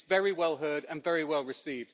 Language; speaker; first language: English; native; English